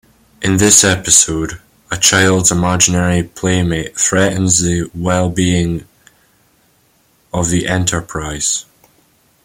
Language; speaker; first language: English; native; English